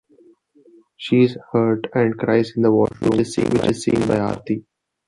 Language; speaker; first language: English; non-native, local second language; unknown